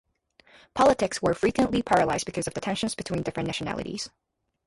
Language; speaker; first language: English; native; English